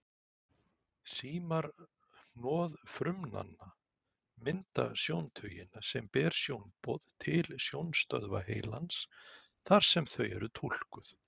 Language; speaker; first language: Icelandic; native; Icelandic